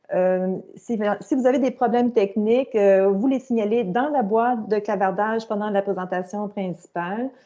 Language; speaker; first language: French; native; French